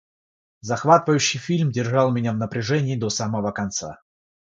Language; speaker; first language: Russian; non-native, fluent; Georgian